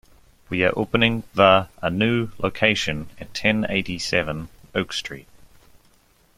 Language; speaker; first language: English; native; English